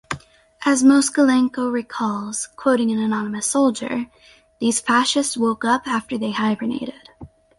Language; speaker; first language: English; native; English